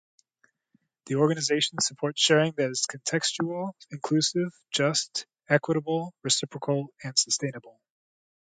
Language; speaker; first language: English; native; English